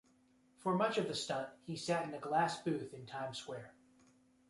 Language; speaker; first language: English; native; English